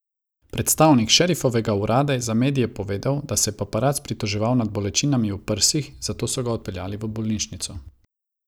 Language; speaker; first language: Slovenian; non-native, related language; Croatian